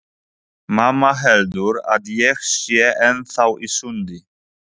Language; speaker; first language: Icelandic; non-native, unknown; Polish